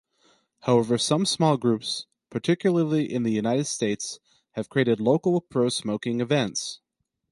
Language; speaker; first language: English; native; English